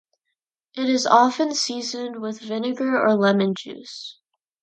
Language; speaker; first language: English; non-native, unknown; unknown